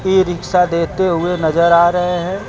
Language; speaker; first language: Hindi; native; Hindi